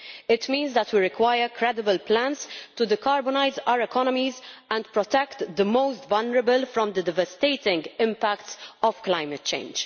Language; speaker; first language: English; non-native, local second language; Maltese